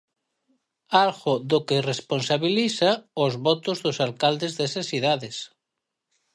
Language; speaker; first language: Galician; native; Galician